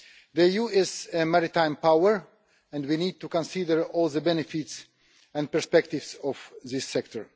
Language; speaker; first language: English; non-native, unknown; Russian